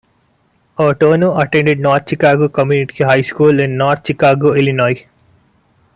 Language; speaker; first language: English; non-native, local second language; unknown